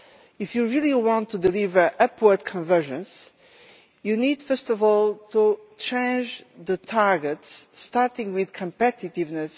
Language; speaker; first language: English; non-native, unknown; Portuguese